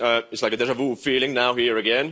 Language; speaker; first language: English; non-native, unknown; Estonian